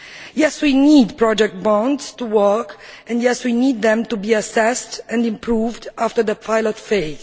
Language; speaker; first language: English; non-native, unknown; Romanian